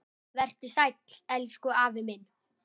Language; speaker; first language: Icelandic; native; Icelandic